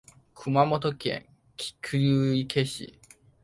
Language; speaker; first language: Japanese; non-native, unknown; Chinese